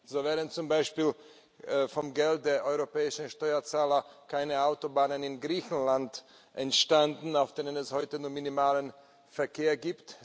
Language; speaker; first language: German; non-native, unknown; Slovak